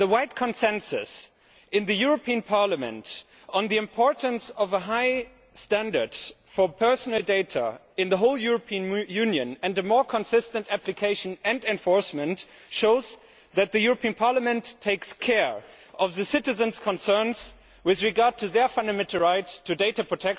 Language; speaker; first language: English; non-native, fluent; German